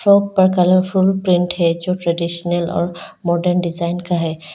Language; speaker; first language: Hindi; non-native, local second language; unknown